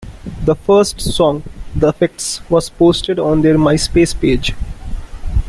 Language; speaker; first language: English; non-native, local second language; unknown